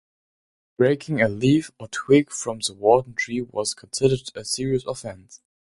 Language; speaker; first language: English; non-native, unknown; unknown